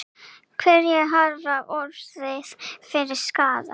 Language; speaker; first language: Icelandic; non-native, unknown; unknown